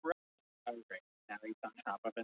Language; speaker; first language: Icelandic; non-native, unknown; English